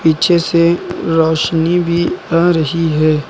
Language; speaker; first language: Hindi; native; Hindi